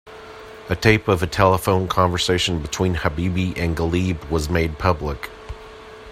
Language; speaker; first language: English; non-native, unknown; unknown